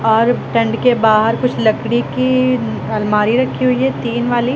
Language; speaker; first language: Hindi; native; Hindi